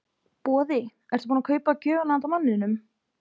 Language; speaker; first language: Icelandic; native; Icelandic